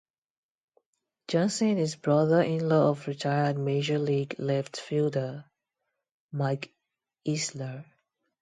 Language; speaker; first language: English; non-native, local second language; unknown